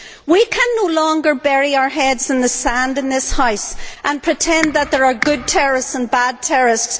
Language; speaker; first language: English; native; English